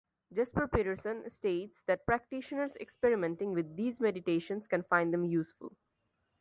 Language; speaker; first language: English; non-native, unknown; Bangla